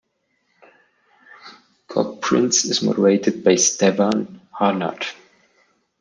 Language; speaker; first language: English; non-native, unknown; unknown